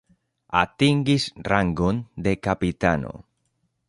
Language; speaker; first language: Esperanto; non-native, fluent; Spanish